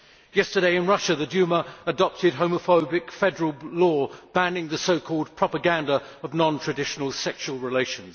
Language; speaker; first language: English; native; English